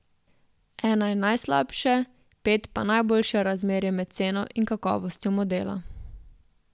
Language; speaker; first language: Slovenian; native; Slovenian